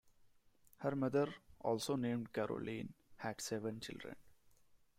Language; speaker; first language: English; non-native, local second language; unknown